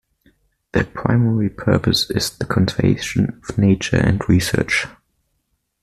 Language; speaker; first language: English; non-native, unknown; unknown